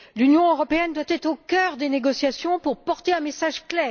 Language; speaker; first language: French; native; French